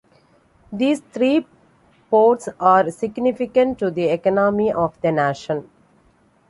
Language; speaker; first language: English; non-native, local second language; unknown